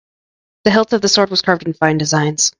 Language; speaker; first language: English; native; English